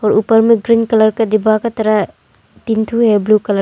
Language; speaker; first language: Hindi; non-native, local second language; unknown